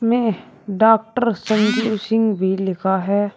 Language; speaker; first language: Hindi; native; Hindi